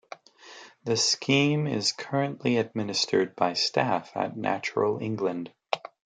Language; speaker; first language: English; native; English